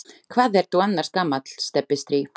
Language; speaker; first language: Icelandic; non-native, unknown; Slovak